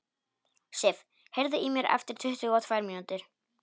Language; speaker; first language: Icelandic; non-native, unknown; Polish